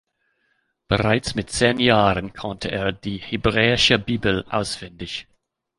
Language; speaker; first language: German; non-native, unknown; English